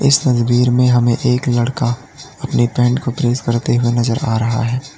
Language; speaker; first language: Hindi; native; Hindi